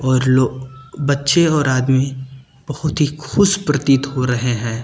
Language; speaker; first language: Hindi; native; Hindi